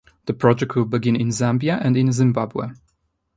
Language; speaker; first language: English; non-native, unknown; Polish